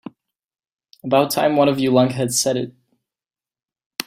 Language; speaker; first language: English; native; English